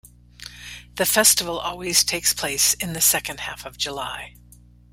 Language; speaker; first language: English; native; English